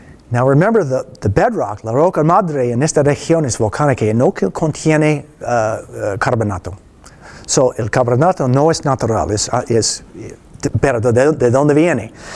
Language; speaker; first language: Spanish; non-native, fluent; English